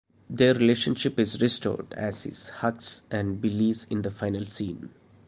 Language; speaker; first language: English; non-native, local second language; Malayalam